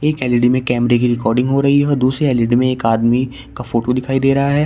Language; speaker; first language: Hindi; native; Hindi